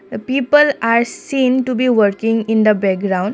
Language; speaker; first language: English; non-native, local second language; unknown